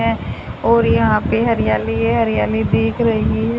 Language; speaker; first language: Hindi; native; Hindi